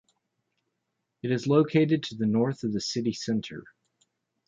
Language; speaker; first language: English; native; English